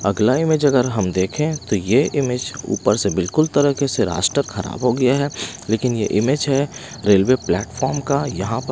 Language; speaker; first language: Hindi; non-native, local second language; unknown